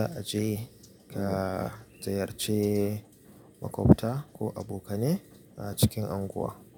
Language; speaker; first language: Hausa; native; Hausa